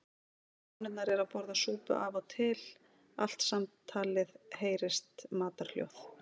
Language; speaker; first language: Icelandic; native; Icelandic